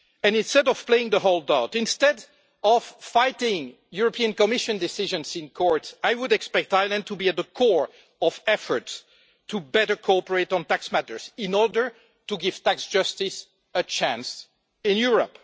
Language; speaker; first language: English; non-native, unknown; French